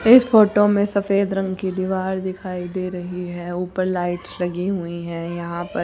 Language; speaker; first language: Hindi; native; Hindi